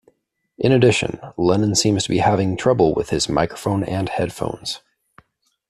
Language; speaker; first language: English; native; English